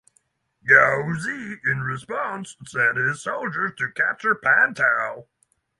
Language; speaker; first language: English; non-native, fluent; Norwegian